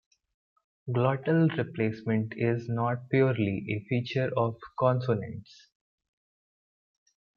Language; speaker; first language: English; non-native, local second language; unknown